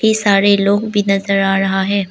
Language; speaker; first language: Hindi; early bilingual, other home language; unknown